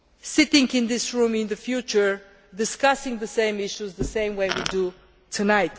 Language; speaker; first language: English; non-native, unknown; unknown